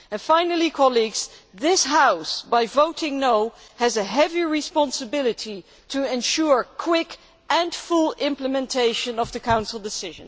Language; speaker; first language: English; non-native, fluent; Dutch